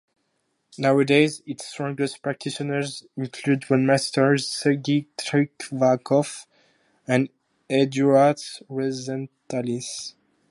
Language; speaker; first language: English; non-native, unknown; French